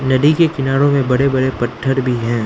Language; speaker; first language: Hindi; non-native, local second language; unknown